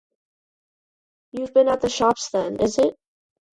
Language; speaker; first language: English; non-native, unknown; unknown